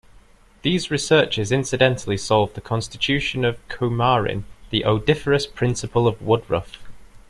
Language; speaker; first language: English; native; English